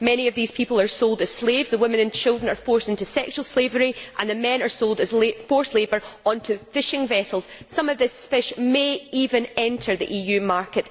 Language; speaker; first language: English; native; English